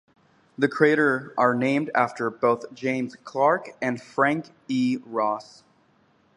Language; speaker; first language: English; native; English